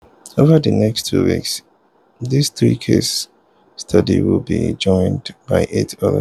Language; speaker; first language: English; non-native, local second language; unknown